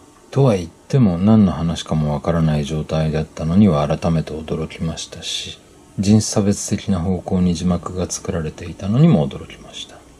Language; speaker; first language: Japanese; native; Japanese